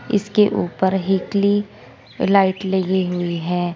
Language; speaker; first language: Hindi; native; Hindi